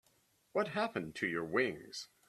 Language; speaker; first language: English; native; English